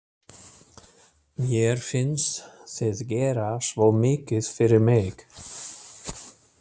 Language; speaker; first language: Icelandic; non-native, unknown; German